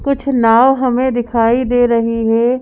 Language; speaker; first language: Hindi; native; Hindi